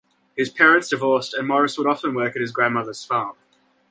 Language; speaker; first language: English; native; English